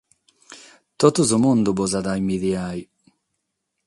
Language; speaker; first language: Sardinian; non-native, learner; Catalan